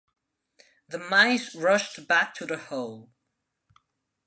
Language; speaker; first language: English; non-native, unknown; Spanish